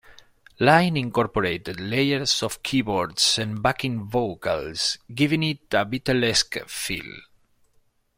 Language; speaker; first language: English; non-native, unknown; Spanish